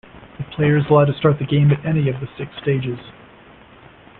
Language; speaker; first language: English; native; English